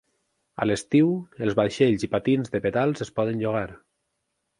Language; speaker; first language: Catalan; native; Catalan